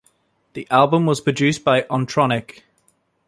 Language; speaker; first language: English; native; English